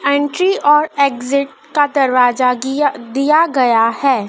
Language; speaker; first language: Hindi; native; Hindi